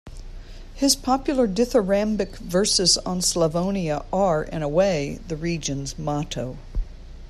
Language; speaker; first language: English; native; English